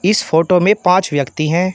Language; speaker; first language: Hindi; native; Hindi